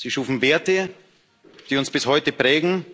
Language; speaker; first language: German; native; German